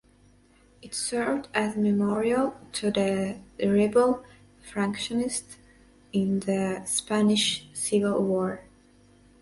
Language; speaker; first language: English; native; English